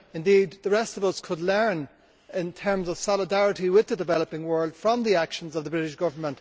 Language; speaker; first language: English; native; English